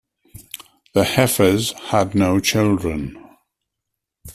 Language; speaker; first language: English; native; English